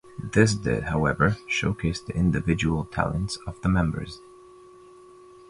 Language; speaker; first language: English; non-native, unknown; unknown